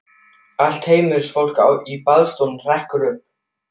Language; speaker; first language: Icelandic; non-native, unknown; German